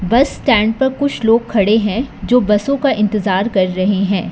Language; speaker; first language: Hindi; non-native, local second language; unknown